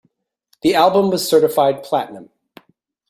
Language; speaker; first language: English; native; English